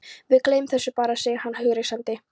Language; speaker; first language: Icelandic; non-native, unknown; Polish